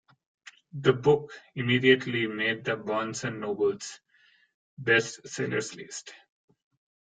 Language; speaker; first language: English; non-native, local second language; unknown